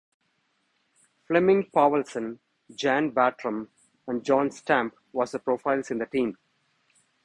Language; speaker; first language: English; non-native, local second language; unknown